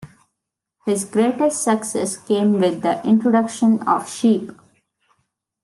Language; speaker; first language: English; non-native, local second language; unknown